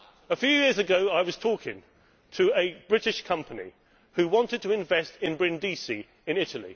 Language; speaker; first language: English; native; English